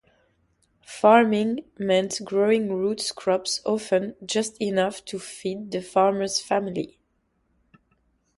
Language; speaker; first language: English; native; English